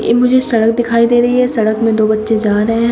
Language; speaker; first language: Hindi; native; Hindi